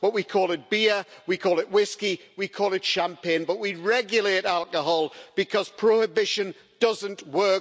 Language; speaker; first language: English; native; English